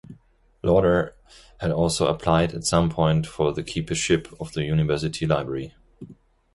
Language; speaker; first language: English; non-native, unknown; German